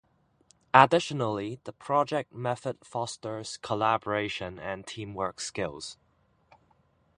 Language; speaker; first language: English; non-native, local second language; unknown